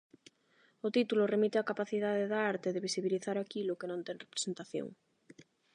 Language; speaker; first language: Galician; non-native, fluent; Spanish